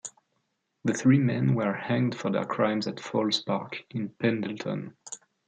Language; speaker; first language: English; non-native, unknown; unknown